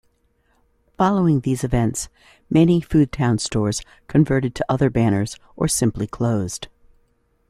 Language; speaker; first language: English; native; English